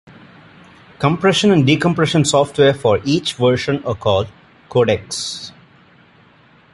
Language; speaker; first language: English; non-native, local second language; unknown